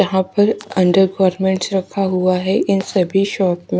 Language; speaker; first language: Hindi; native; Hindi